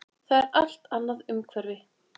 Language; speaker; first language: Icelandic; native; Icelandic